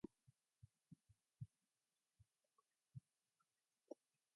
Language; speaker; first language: English; non-native, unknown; Mongolian